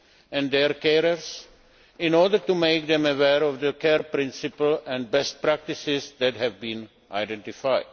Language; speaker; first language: English; non-native, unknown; Czech